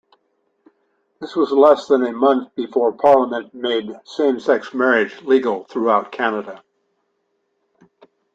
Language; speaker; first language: English; native; English